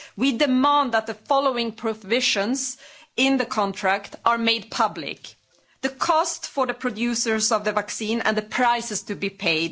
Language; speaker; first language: English; non-native, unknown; Swedish